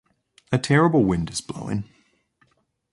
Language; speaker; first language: English; native; English